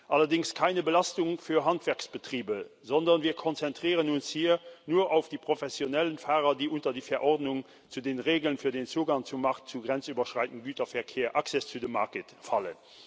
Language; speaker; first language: German; non-native, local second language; Luxembourgish